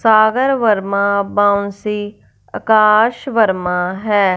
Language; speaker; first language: Hindi; non-native, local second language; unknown